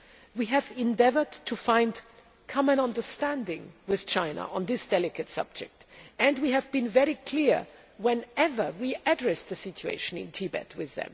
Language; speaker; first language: English; non-native, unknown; German